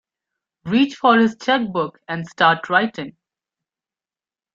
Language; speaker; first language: English; non-native, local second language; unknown